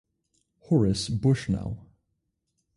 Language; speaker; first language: English; native; English